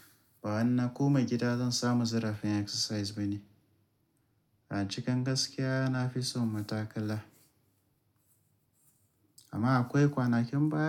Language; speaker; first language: Hausa; native; Hausa